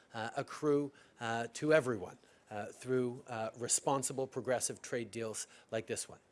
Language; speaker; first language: English; early bilingual, other home language; French